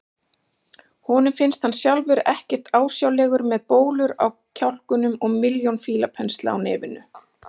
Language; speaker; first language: Icelandic; native; Icelandic